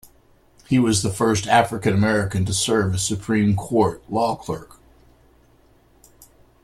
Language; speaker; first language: English; native; English